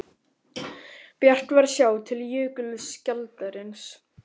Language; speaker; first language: Icelandic; non-native, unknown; Romanian